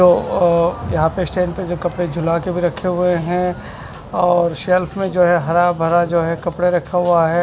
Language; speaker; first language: Hindi; non-native, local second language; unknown